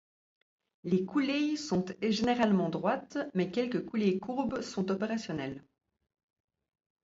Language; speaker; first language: French; native; French